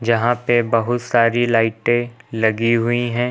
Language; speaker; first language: Hindi; native; Hindi